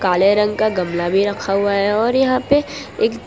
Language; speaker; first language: Hindi; non-native, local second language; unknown